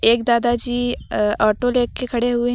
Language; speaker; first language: Hindi; native; Hindi